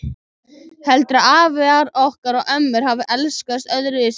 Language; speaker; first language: Icelandic; native; Icelandic